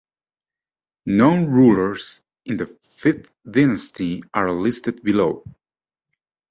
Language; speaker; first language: English; native; English